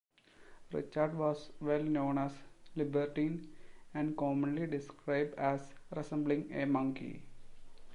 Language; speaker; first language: English; non-native, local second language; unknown